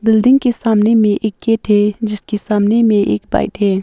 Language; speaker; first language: Hindi; early bilingual, other home language; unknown